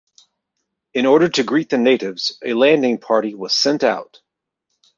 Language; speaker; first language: English; native; English